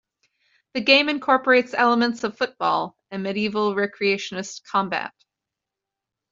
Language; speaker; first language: English; native; English